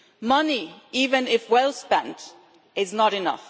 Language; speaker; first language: English; non-native, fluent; German